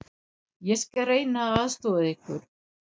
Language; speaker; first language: Icelandic; non-native, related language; Danish